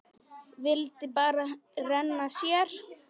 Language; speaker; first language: Icelandic; non-native, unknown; Polish